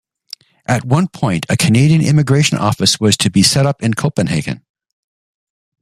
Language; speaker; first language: English; native; English